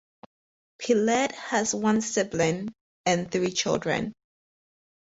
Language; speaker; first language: English; native; English